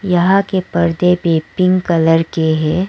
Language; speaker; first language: Hindi; non-native, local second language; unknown